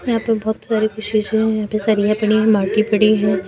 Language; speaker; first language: Hindi; native; Hindi